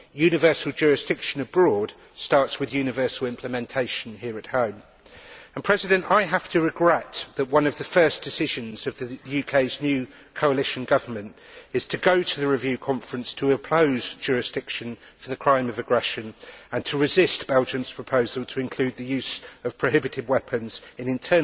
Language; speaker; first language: English; native; English